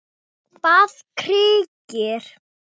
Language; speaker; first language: Icelandic; non-native, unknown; Thai